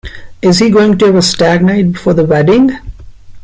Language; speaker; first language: English; non-native, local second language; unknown